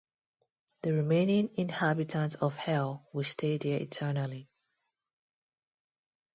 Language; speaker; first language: English; non-native, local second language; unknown